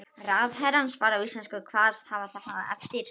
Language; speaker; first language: Icelandic; native; Icelandic